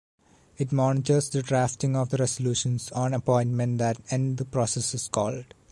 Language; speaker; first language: English; non-native, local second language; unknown